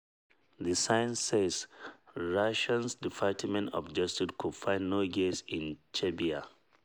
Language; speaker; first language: English; non-native, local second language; Hausa